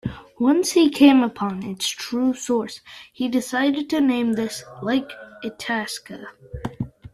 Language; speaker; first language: English; native; English